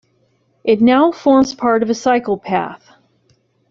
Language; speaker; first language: English; native; English